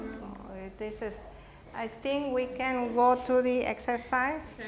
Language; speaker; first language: English; non-native, learner; Spanish